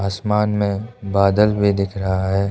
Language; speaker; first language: Hindi; non-native, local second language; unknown